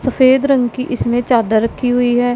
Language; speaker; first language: Hindi; non-native, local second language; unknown